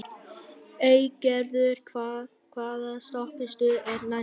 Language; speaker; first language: Icelandic; non-native, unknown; Vietnamese